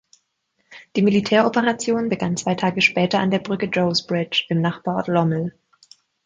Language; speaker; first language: German; native; German